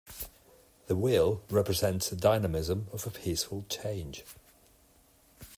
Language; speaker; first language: English; non-native, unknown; Catalan